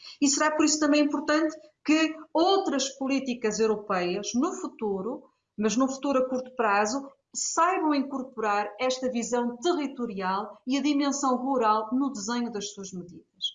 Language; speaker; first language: Portuguese; native; Portuguese